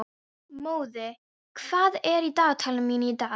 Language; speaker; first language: Icelandic; non-native, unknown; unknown